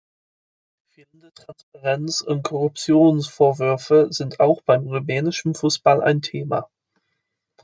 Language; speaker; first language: German; non-native, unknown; English